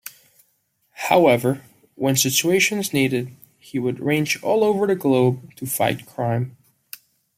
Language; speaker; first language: English; non-native, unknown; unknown